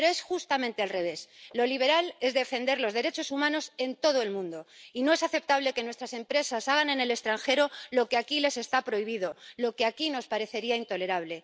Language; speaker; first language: Spanish; native; Spanish